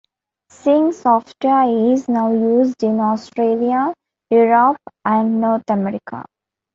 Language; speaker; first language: English; non-native, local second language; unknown